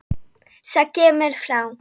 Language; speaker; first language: Icelandic; non-native, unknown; Polish